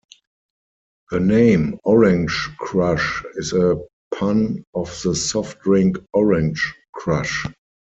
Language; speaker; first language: English; non-native, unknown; German